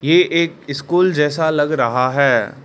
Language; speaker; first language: Hindi; non-native, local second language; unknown